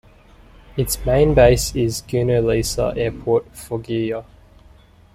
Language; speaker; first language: English; native; English